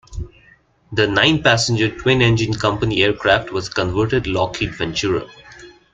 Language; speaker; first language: English; non-native, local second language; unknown